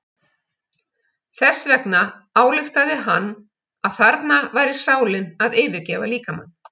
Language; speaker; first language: Icelandic; native; Icelandic